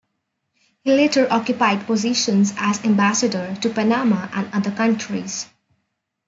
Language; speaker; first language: English; non-native, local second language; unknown